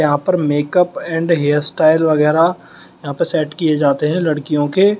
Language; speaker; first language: Hindi; native; Hindi